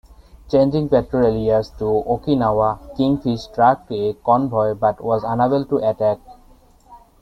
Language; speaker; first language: English; non-native, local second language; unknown